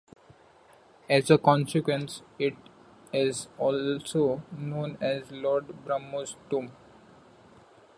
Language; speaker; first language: English; non-native, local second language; Marathi